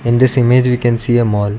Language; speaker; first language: English; non-native, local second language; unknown